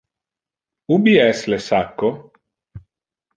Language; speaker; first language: Interlingua; non-native, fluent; Italian